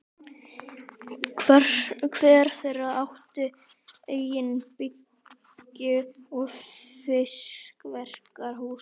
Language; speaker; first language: Icelandic; native; Icelandic